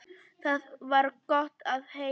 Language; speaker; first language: Icelandic; non-native, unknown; Polish